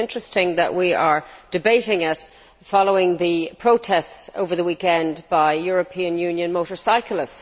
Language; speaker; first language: English; native; English